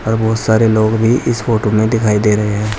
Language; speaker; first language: Hindi; native; Hindi